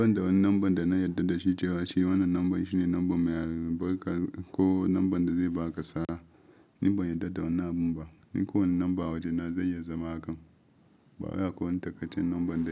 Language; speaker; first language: Hausa; non-native, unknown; Yoruba